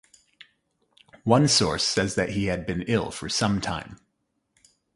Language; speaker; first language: English; native; English